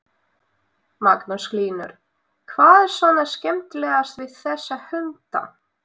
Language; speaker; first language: Icelandic; non-native, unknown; Russian